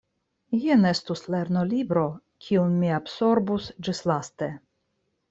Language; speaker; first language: Esperanto; non-native, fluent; Russian